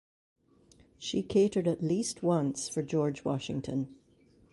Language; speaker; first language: English; native; English